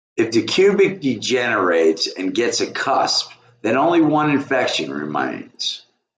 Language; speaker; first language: English; native; English